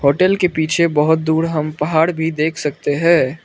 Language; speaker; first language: Hindi; non-native, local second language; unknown